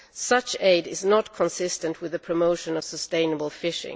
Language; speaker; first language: English; non-native, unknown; Swedish